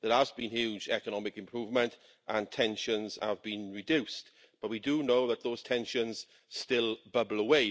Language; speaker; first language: English; native; English